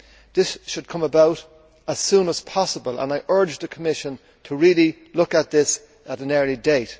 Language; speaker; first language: English; native; English